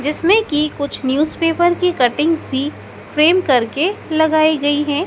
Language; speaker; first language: Hindi; native; Hindi